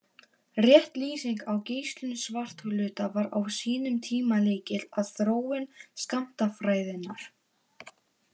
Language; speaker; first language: Icelandic; non-native, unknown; Polish